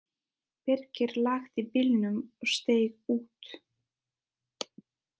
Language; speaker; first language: Icelandic; non-native, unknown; Italian